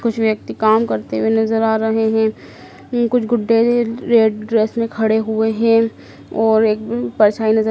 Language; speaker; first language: Hindi; native; Hindi